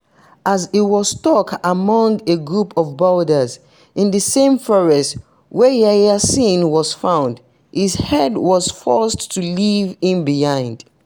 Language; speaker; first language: English; non-native, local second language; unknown